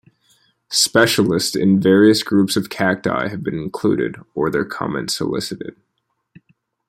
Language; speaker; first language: English; native; English